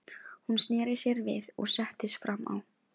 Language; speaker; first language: Icelandic; non-native, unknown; Filipino